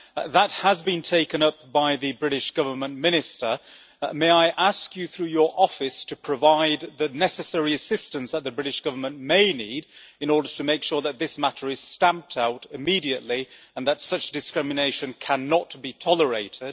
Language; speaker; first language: English; native; English